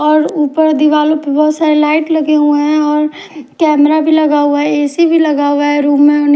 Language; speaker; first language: Hindi; non-native, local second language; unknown